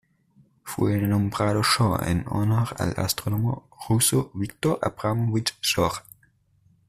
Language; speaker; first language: Spanish; native; Spanish